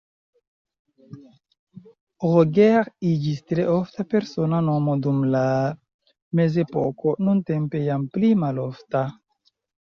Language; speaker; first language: Esperanto; non-native, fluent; Chinese